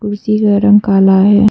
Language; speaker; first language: Hindi; non-native, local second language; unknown